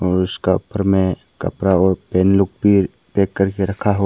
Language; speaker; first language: Hindi; non-native, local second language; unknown